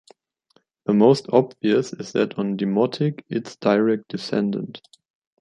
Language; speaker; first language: English; non-native, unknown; German